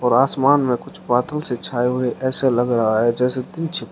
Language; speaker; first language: Hindi; native; Hindi